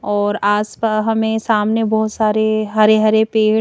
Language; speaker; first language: Hindi; native; Hindi